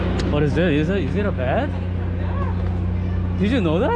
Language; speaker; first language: English; non-native, fluent; Korean